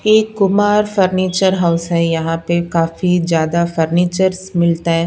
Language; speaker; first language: Hindi; non-native, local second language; Punjabi